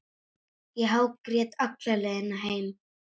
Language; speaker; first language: Icelandic; native; Icelandic